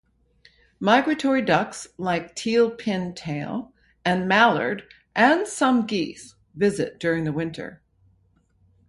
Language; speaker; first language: English; native; English